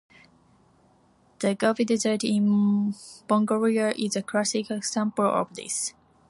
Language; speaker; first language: English; non-native, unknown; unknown